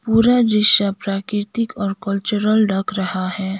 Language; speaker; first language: Hindi; non-native, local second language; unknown